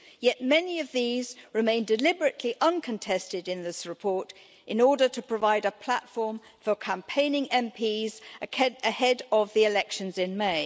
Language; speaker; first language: English; native; English